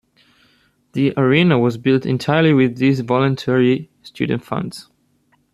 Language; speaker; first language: English; native; English